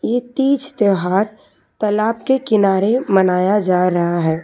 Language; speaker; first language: Hindi; non-native, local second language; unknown